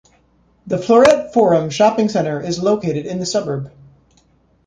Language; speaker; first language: English; native; English